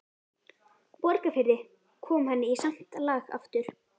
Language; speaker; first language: Icelandic; native; Icelandic